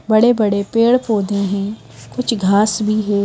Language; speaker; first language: Hindi; native; Hindi